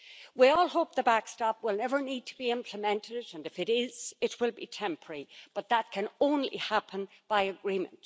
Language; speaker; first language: English; native; English